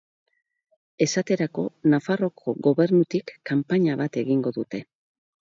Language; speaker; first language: Basque; native; Basque